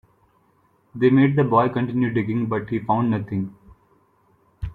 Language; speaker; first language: English; non-native, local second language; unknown